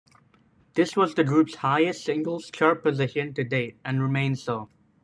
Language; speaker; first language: English; native; English